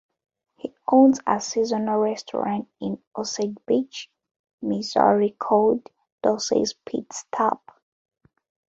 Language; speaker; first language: English; non-native, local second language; Ganda